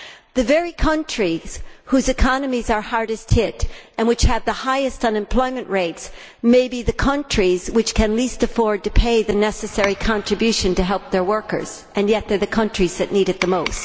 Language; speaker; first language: English; native; English